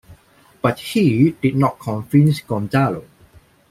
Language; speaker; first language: English; non-native, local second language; Cantonese